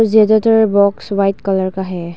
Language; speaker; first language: Hindi; non-native, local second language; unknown